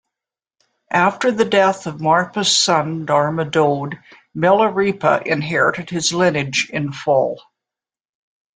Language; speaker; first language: English; native; English